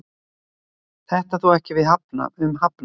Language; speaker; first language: Icelandic; native; Icelandic